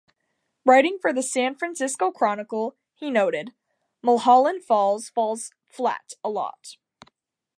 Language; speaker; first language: English; native; English